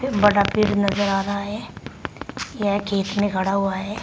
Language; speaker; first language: Hindi; native; Hindi